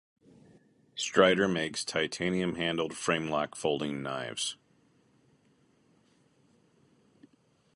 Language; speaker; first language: English; native; English